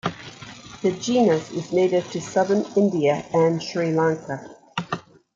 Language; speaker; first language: English; native; English